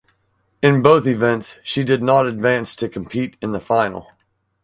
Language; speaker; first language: English; native; English